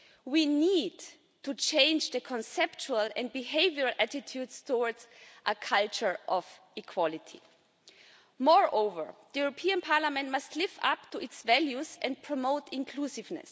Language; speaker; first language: English; non-native, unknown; German